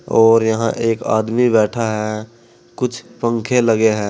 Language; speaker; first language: Hindi; native; Hindi